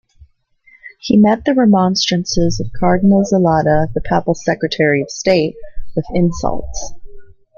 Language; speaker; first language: English; native; English